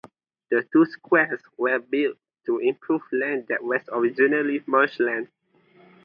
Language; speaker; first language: English; non-native, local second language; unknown